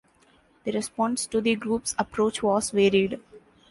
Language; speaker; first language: English; non-native, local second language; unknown